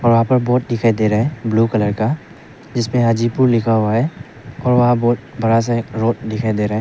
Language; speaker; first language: Hindi; non-native, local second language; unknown